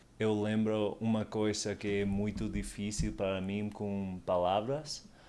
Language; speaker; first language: Portuguese; non-native, related language; Spanish